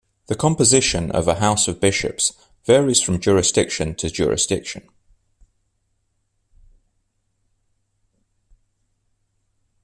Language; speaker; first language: English; native; English